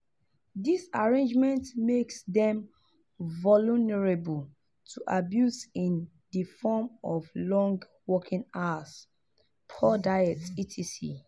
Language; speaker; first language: English; non-native, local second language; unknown